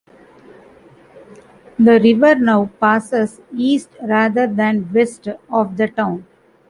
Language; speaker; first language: English; non-native, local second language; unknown